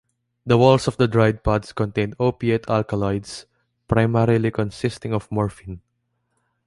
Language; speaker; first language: English; non-native, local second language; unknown